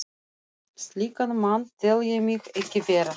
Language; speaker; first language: Icelandic; non-native, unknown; Russian